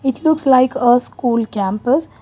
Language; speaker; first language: English; non-native, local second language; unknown